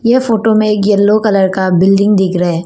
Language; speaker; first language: Hindi; non-native, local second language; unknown